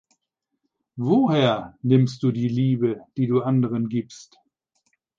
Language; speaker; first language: German; native; German